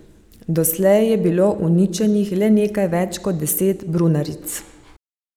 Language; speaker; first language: Slovenian; native; Slovenian